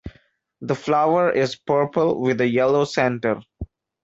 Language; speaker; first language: English; non-native, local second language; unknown